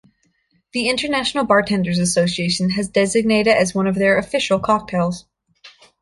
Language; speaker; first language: English; native; English